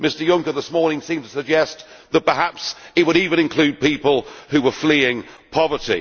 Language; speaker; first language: English; native; English